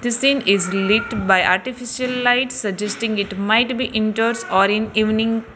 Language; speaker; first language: English; non-native, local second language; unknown